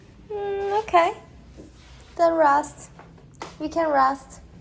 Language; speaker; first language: English; non-native, learner; Korean